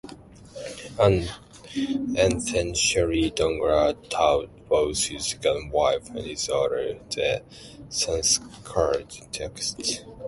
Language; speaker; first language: English; non-native, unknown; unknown